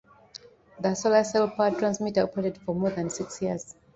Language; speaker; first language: English; non-native, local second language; Ganda